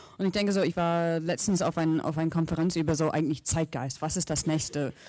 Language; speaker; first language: German; non-native, fluent; English